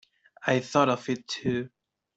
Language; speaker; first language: English; non-native, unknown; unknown